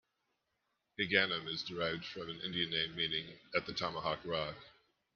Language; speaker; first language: English; native; English